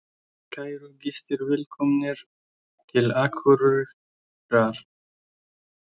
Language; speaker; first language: Icelandic; non-native, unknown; Persian